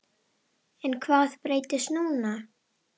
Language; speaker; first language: Icelandic; non-native, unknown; Indonesian